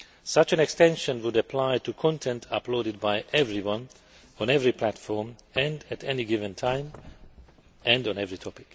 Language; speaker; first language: English; non-native, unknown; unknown